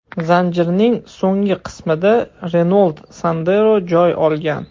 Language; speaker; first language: Uzbek; non-native, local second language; Russian